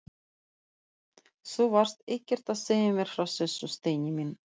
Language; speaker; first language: Icelandic; non-native, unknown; Russian